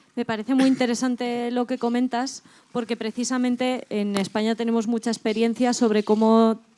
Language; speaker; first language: Spanish; native; Spanish